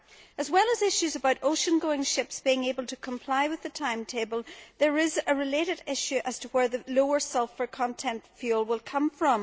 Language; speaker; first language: English; native; English